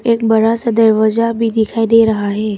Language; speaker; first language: Hindi; early bilingual, other home language; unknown